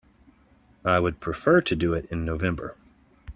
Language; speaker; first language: English; native; English